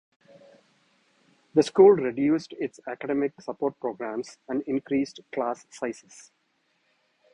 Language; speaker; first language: English; non-native, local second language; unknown